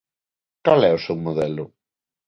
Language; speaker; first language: Galician; non-native, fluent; Spanish